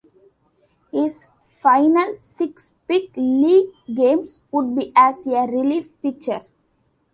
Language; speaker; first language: English; non-native, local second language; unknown